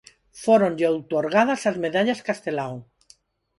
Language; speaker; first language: Galician; non-native, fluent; Spanish